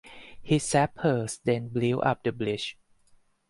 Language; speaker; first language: English; non-native, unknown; Thai